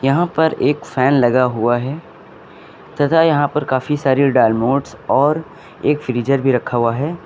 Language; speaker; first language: Hindi; native; Hindi